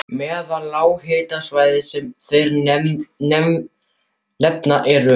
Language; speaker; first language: Icelandic; non-native, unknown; German